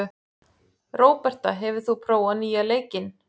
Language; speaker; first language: Icelandic; native; Icelandic